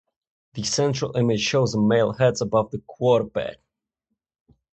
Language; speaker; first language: English; non-native, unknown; Czech